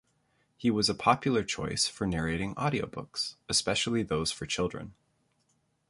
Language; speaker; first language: English; native; English